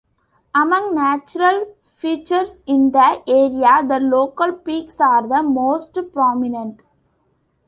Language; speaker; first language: English; non-native, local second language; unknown